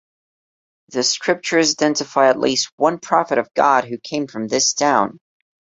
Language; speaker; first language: English; non-native, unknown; Portuguese